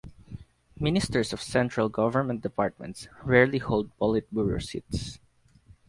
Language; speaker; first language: English; non-native, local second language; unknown